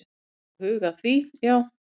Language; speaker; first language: Icelandic; native; Icelandic